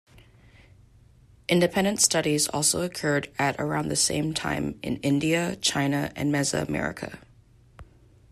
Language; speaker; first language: English; native; English